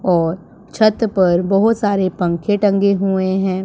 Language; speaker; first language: Hindi; non-native, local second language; Punjabi